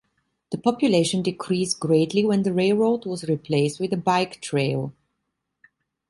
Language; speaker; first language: English; non-native, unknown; Italian